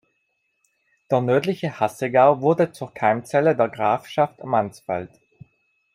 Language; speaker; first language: German; non-native, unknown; Italian